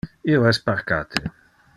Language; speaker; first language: Interlingua; non-native, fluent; Dutch